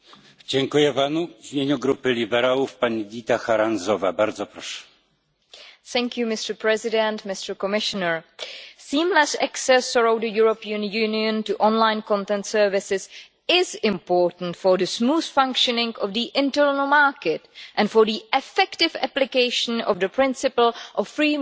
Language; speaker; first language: English; non-native, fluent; Czech